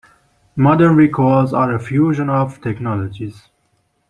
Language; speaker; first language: English; non-native, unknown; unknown